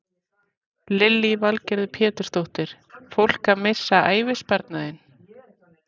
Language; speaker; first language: Icelandic; native; Icelandic